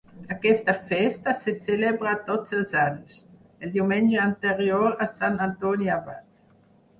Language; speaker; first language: Catalan; non-native, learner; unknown